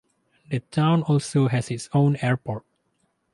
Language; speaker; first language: English; non-native, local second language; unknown